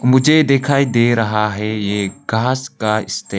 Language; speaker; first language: Hindi; non-native, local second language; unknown